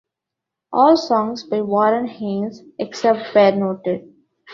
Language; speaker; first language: English; non-native, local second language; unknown